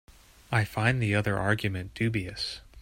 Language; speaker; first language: English; native; English